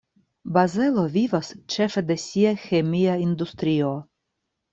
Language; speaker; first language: Esperanto; non-native, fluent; Russian